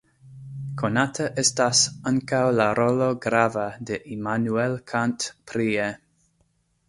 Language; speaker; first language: Esperanto; non-native, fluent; English